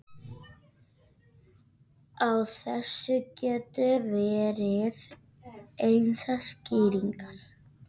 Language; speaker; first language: Icelandic; non-native, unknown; Spanish